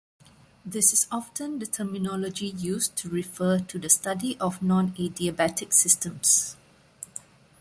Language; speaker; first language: English; non-native, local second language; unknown